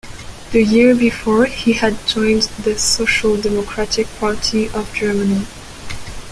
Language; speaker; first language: English; non-native, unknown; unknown